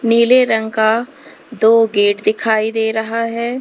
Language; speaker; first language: Hindi; native; Hindi